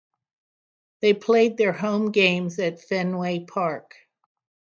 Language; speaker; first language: English; native; English